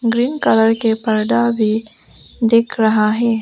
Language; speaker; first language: Hindi; non-native, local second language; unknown